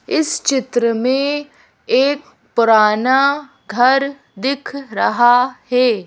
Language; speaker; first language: Hindi; native; Hindi